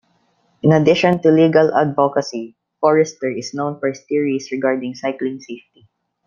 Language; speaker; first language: English; non-native, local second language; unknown